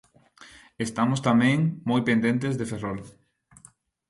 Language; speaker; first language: Galician; non-native, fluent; Spanish